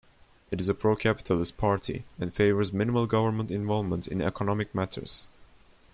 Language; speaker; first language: English; non-native, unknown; Turkish